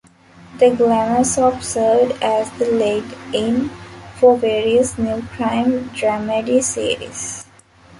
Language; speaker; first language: English; non-native, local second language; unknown